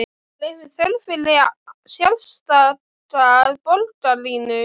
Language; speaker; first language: Icelandic; native; Icelandic